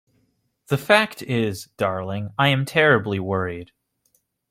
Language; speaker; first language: English; native; English